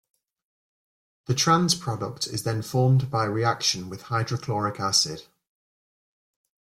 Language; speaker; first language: English; native; English